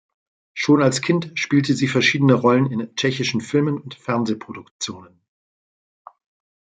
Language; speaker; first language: German; native; German